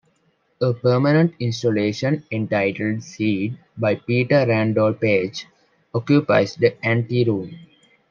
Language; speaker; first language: English; non-native, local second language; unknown